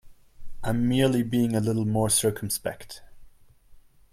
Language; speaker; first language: English; non-native, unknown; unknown